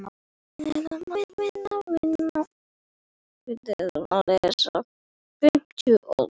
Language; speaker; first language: Icelandic; native; Icelandic